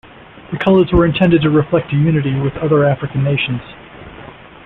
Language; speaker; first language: English; native; English